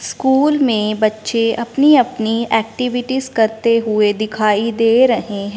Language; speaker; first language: Hindi; non-native, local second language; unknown